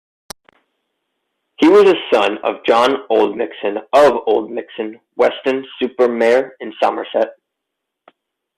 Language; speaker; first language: English; native; English